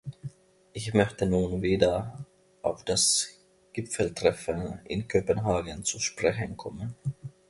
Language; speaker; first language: German; non-native, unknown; Finnish